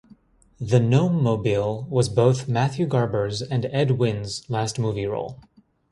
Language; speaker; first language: English; native; English